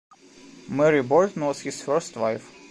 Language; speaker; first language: English; non-native, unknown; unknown